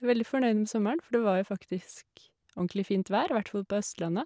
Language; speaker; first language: Norwegian; native; Norwegian